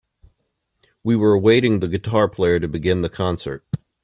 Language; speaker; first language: English; native; English